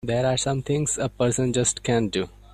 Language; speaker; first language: English; non-native, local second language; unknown